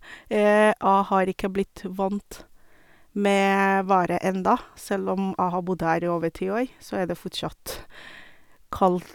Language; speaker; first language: Norwegian; non-native, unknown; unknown